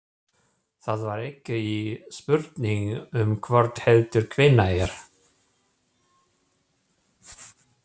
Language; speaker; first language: Icelandic; non-native, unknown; German